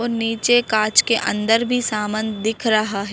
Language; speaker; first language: Hindi; native; Hindi